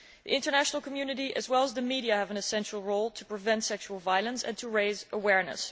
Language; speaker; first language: English; non-native, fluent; Dutch